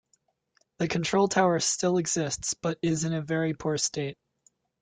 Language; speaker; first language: English; native; English